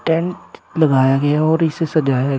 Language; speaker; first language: Hindi; native; Hindi